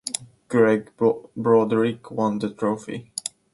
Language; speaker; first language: English; native; English